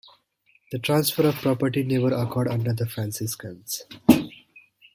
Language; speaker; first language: English; native; English